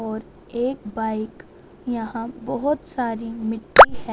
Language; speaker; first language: Hindi; non-native, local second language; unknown